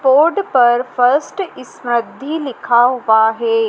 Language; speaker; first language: Hindi; native; Hindi